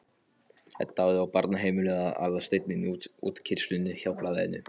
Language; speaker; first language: Icelandic; non-native, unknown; Polish